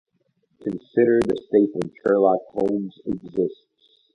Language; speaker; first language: English; native; English